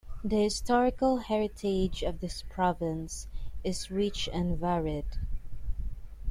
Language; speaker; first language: English; non-native, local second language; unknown